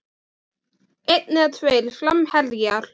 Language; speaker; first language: Icelandic; native; Icelandic